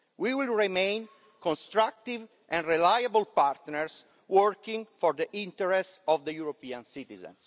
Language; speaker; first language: English; non-native, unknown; Italian